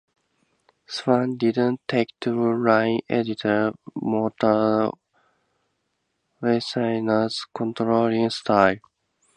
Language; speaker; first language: English; native; English